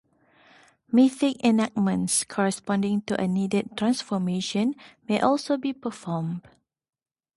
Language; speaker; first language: English; non-native, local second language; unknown